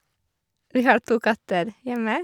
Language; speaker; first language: Norwegian; non-native, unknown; Hungarian